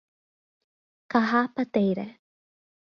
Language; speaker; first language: Portuguese; non-native, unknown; English